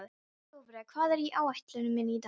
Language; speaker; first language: Icelandic; non-native, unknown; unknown